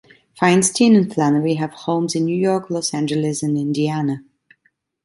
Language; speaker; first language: English; non-native, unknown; Italian